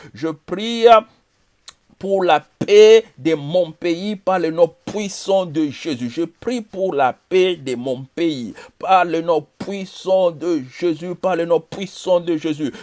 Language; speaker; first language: French; non-native, local second language; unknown